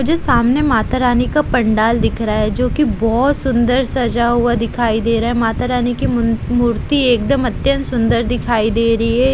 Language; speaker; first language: Hindi; native; Hindi